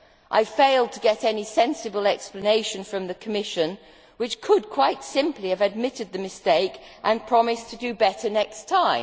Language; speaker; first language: English; native; English